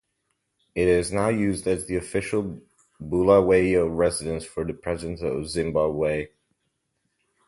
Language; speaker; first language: English; native; English